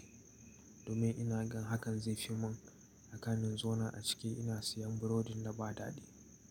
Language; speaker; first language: Hausa; native; Hausa